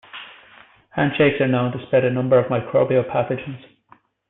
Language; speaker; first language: English; native; English